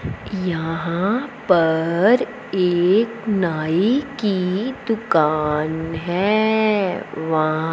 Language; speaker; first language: Hindi; non-native, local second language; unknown